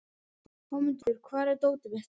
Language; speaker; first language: Icelandic; native; Icelandic